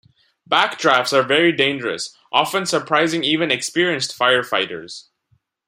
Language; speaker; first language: English; non-native, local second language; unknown